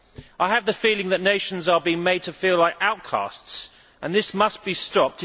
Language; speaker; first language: English; native; English